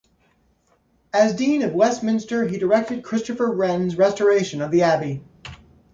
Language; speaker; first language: English; native; English